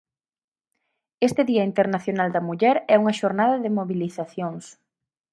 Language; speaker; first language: Galician; native; Galician